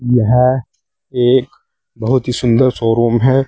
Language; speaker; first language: Hindi; native; Hindi